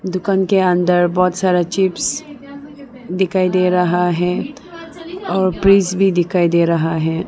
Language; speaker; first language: Hindi; early bilingual, other home language; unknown